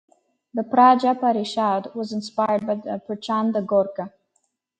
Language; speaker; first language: English; native; English